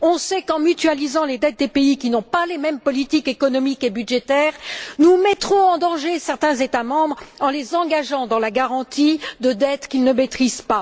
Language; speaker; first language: French; native; French